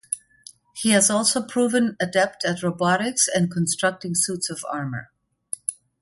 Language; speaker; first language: English; non-native, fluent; German